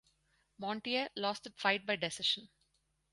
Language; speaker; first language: English; non-native, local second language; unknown